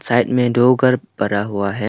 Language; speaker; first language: Hindi; non-native, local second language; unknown